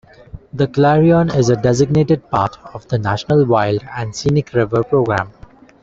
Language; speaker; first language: English; non-native, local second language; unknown